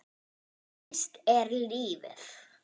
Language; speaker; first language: Icelandic; non-native, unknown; German